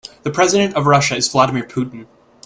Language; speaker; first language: English; native; English